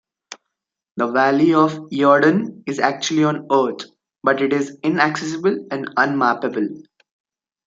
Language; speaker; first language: English; non-native, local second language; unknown